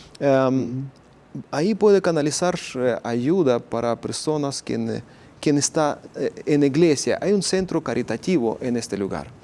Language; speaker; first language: Spanish; non-native, fluent; Ukrainian